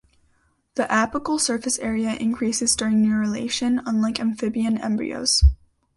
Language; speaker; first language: English; native; English